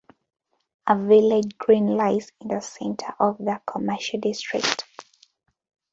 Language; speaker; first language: English; non-native, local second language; Ganda